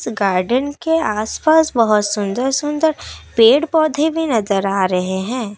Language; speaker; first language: Hindi; non-native, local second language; Assamese